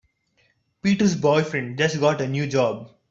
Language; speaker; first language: English; non-native, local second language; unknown